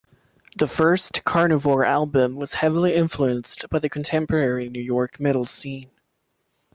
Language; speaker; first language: English; non-native, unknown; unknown